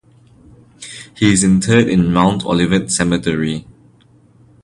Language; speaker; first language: English; non-native, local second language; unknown